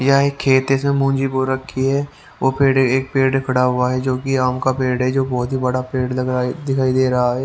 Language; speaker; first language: Hindi; native; Hindi